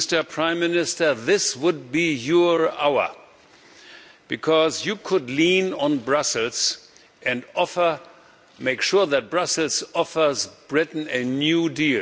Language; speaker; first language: English; non-native, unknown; German